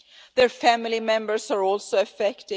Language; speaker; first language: English; non-native, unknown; Swedish